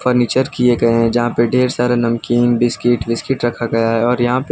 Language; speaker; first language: Hindi; non-native, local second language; Gujarati